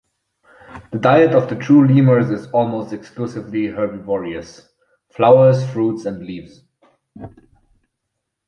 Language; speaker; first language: English; non-native, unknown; German